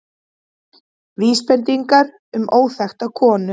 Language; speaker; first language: Icelandic; native; Icelandic